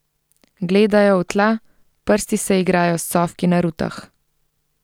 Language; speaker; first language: Slovenian; native; Slovenian